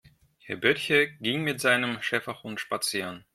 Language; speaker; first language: German; non-native, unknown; Russian